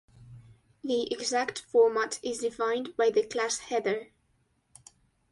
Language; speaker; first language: English; non-native, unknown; Spanish